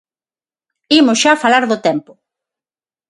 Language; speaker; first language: Galician; non-native, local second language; Spanish